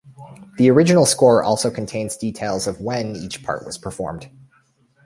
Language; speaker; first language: English; native; English